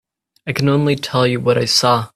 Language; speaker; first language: English; non-native, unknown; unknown